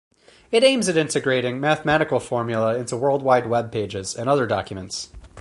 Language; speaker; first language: English; native; English